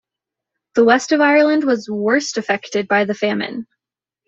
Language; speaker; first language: English; native; English